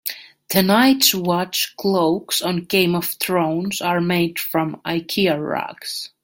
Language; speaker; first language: English; native; English